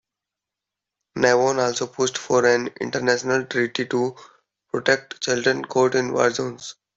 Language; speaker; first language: English; non-native, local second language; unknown